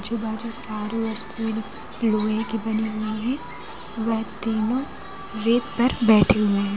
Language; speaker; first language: Hindi; native; Hindi